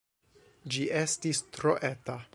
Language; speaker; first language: Esperanto; non-native, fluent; English